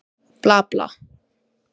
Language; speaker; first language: Icelandic; native; Icelandic